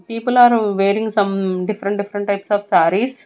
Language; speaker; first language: English; non-native, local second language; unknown